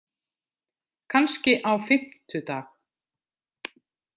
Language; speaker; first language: Icelandic; native; Icelandic